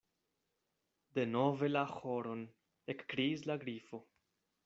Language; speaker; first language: Esperanto; non-native, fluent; Spanish